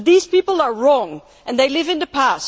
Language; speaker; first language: English; non-native, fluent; Dutch